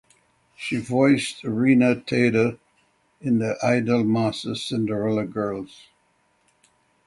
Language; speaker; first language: English; native; English